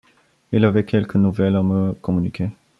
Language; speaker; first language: French; non-native, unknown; Bulgarian